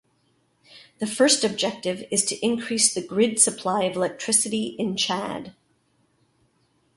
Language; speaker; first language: English; native; English